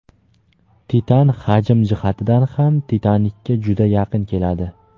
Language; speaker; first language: Uzbek; native; Uzbek